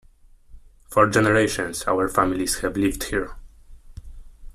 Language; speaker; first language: English; non-native, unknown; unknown